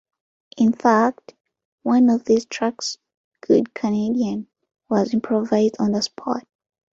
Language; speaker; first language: English; non-native, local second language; Ganda